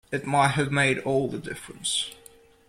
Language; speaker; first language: English; native; English